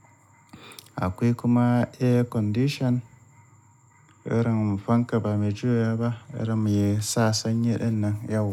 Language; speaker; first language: Hausa; native; Hausa